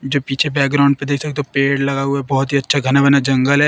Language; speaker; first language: Hindi; native; Hindi